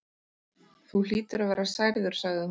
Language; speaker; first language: Icelandic; native; Icelandic